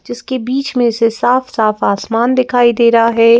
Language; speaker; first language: Hindi; native; Hindi